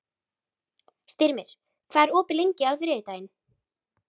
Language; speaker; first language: Icelandic; native; Icelandic